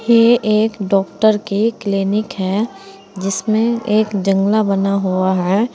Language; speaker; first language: Hindi; native; Hindi